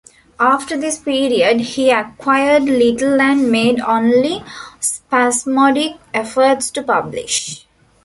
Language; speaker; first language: English; non-native, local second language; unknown